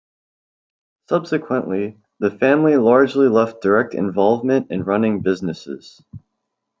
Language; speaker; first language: English; native; English